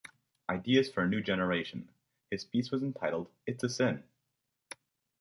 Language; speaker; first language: English; native; English